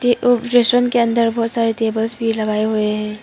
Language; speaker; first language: Hindi; non-native, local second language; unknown